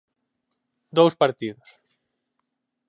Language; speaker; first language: Galician; native; Galician